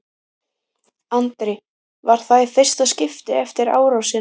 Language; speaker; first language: Icelandic; native; Icelandic